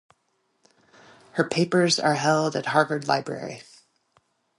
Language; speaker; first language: English; native; English